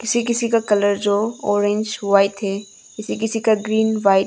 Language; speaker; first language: Hindi; non-native, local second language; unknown